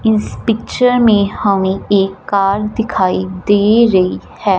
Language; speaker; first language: Hindi; non-native, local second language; Punjabi